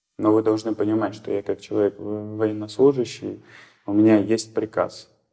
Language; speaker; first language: Russian; native; Russian